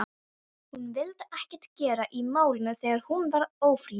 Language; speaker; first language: Icelandic; non-native, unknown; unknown